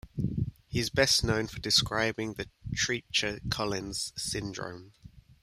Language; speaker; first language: English; native; English